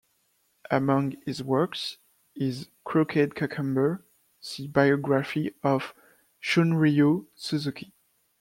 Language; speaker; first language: English; non-native, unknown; French